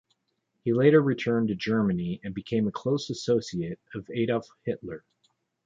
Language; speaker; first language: English; native; English